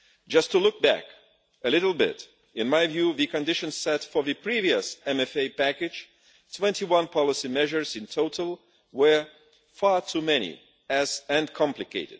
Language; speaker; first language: English; non-native, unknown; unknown